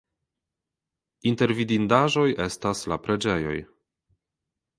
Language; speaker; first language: Esperanto; non-native, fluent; Polish